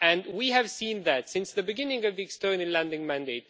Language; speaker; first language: English; non-native, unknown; Romanian